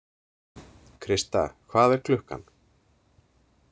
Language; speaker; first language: Icelandic; native; Icelandic